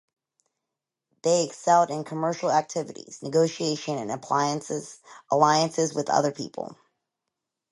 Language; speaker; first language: English; native; English